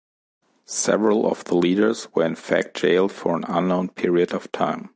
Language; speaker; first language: English; non-native, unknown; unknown